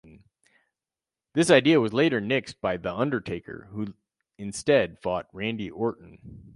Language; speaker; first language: English; native; English